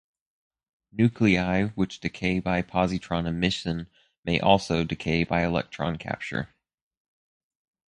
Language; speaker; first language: English; native; English